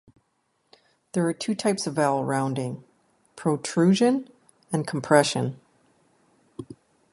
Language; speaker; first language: English; native; English